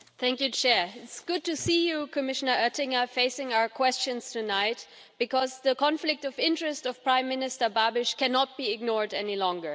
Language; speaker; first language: English; non-native, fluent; German